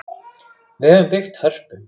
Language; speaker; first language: Icelandic; native; Icelandic